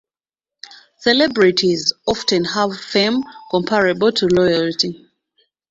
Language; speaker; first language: English; non-native, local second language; Ganda